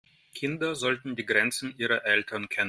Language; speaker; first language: German; non-native, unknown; Russian